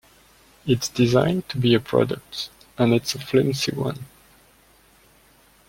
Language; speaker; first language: English; non-native, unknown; French